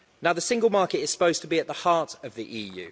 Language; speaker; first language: English; native; English